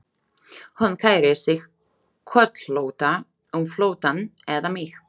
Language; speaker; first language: Icelandic; non-native, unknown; Slovak